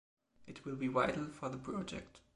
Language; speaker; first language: English; non-native, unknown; German